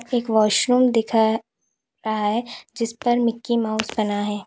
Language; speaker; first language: Hindi; native; Hindi